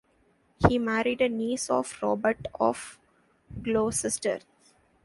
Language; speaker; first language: English; non-native, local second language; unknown